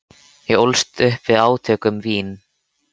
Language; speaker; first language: Icelandic; native; Icelandic